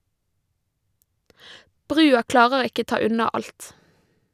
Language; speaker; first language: Norwegian; native; Norwegian